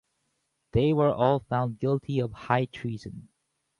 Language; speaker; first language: English; native; English